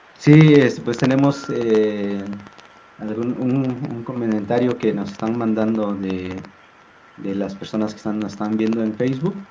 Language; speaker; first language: Spanish; non-native, local second language; Zapotec